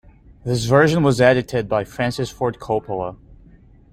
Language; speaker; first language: English; native; English